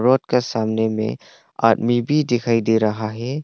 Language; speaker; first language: Hindi; non-native, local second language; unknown